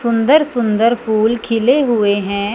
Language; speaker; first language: Hindi; non-native, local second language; Punjabi